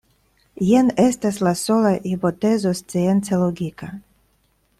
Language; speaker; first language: Esperanto; non-native, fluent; Russian